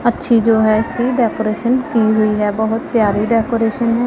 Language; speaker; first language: Hindi; non-native, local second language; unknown